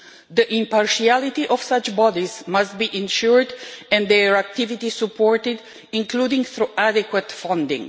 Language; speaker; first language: English; non-native, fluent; Romanian